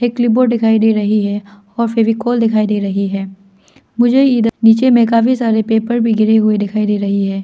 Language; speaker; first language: Hindi; non-native, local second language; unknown